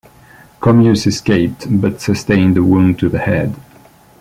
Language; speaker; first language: English; non-native, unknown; French